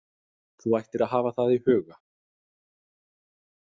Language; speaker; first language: Icelandic; non-native, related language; Danish